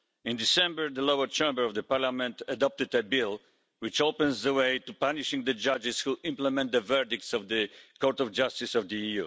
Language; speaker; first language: English; non-native, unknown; Polish